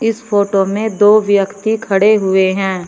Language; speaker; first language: Hindi; native; Hindi